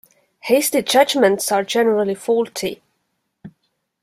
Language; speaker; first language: English; non-native, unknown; Estonian